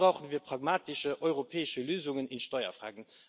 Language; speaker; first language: German; non-native, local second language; Luxembourgish